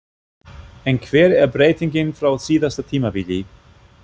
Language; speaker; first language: Icelandic; non-native, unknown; German